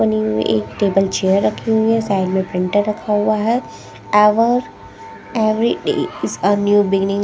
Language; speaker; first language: Hindi; non-native, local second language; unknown